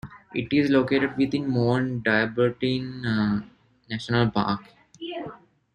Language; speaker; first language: English; non-native, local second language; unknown